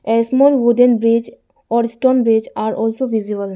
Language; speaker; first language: English; non-native, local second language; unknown